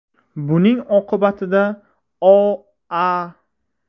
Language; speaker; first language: Uzbek; native; Uzbek